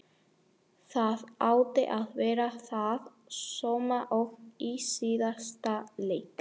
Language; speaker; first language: Icelandic; non-native, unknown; Spanish